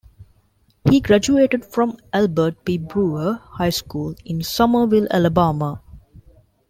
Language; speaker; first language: English; non-native, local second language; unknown